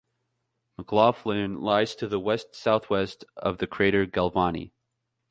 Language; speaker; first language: English; native; English